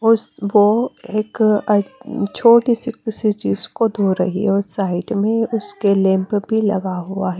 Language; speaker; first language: Hindi; non-native, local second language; Punjabi